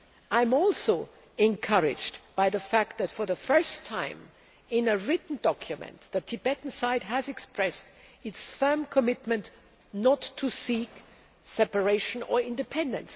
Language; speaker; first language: English; non-native, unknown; German